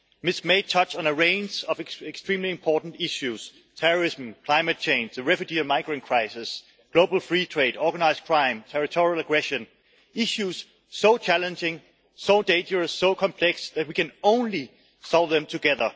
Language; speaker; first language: English; non-native, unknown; Danish